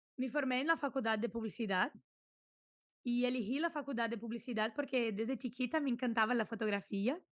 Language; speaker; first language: Spanish; non-native, related language; Portuguese